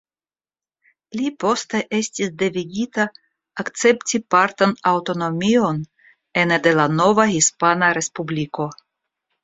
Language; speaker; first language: Esperanto; non-native, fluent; Russian